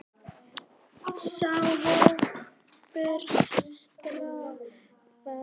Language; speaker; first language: Icelandic; native; Icelandic